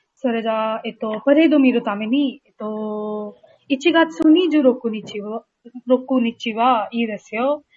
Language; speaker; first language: Japanese; non-native, learner; Hindi